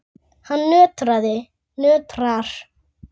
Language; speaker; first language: Icelandic; native; Icelandic